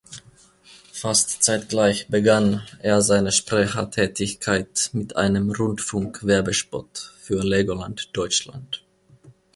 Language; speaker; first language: German; non-native, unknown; Finnish